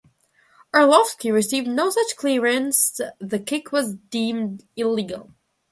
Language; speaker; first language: English; non-native, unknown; Russian